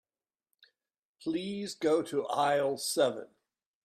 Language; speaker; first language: English; native; English